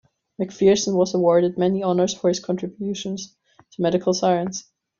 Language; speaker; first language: English; non-native, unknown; German